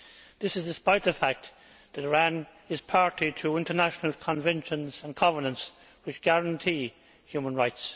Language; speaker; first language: English; native; English